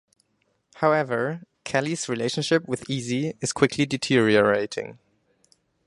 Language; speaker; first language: English; non-native, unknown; German